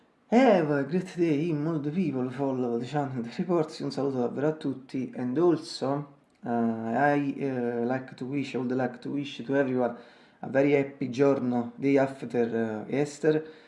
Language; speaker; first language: English; non-native, fluent; Italian